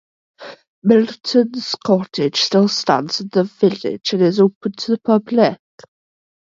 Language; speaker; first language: English; native; English